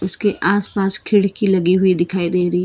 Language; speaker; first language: Hindi; non-native, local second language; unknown